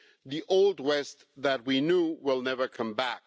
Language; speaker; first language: English; non-native, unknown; German